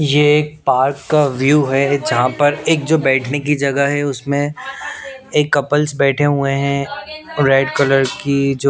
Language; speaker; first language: Hindi; non-native, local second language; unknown